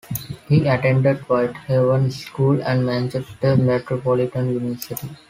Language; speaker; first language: English; non-native, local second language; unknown